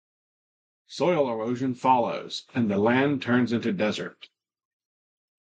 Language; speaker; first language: English; native; English